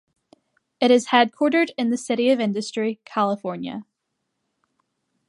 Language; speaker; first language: English; native; English